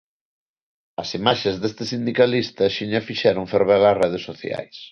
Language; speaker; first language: Galician; non-native, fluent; Spanish